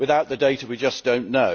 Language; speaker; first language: English; native; English